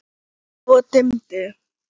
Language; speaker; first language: Icelandic; non-native, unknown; Thai